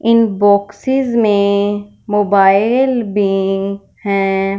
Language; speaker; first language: Hindi; non-native, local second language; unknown